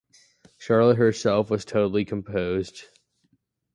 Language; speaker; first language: English; native; English